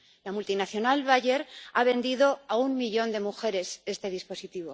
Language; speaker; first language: Spanish; native; Spanish